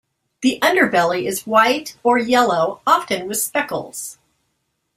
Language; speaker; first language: English; native; English